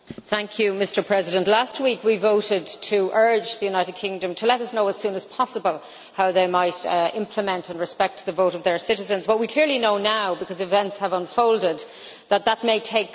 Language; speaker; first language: English; native; English